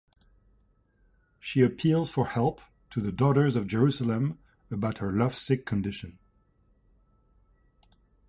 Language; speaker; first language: English; native; English